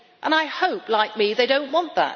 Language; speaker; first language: English; native; English